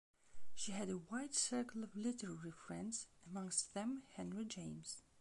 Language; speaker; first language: English; non-native, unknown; Belarusian